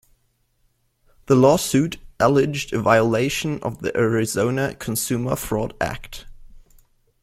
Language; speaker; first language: English; non-native, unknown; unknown